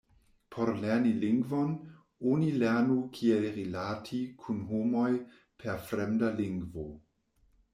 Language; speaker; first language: Esperanto; non-native, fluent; German